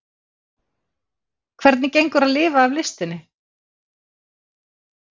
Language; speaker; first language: Icelandic; native; Icelandic